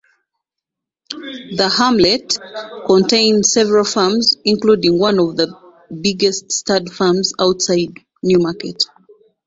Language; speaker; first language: English; non-native, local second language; Ganda